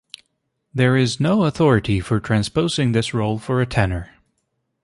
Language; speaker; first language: English; native; English